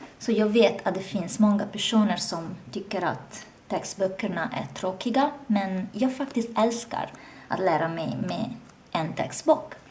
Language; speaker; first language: Swedish; non-native, learner; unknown